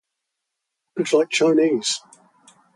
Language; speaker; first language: English; native; English